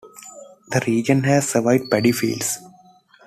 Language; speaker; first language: English; non-native, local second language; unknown